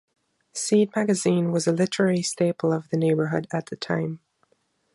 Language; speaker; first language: English; non-native, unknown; German